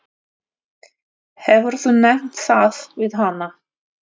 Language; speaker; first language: Icelandic; non-native, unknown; Russian